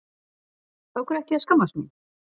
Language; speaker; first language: Icelandic; native; Icelandic